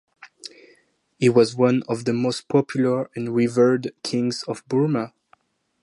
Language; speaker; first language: English; non-native, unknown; French